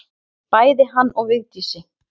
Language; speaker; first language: Icelandic; native; Icelandic